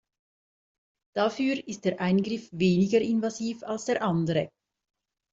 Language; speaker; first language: German; native; German